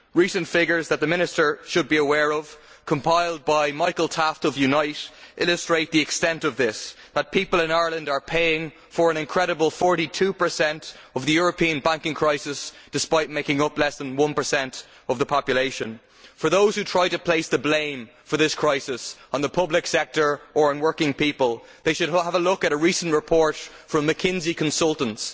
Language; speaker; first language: English; native; English